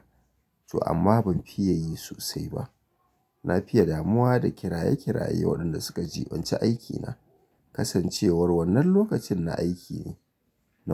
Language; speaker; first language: Hausa; native; Hausa